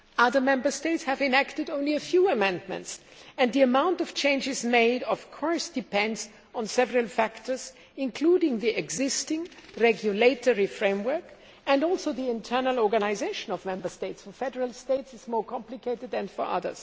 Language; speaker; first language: English; non-native, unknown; German